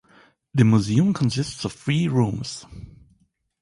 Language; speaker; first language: English; non-native, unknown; German